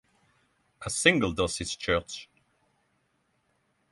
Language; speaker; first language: English; non-native, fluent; Norwegian